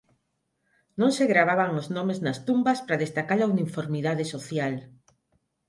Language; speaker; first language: Galician; non-native, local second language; Spanish